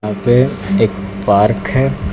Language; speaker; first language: Hindi; native; Hindi